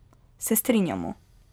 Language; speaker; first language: Slovenian; native; Slovenian